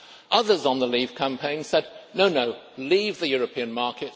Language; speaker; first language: English; native; English